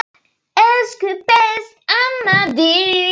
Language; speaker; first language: Icelandic; non-native, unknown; Polish